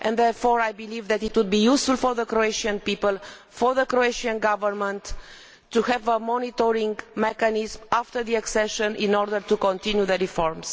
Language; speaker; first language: English; non-native, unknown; Romanian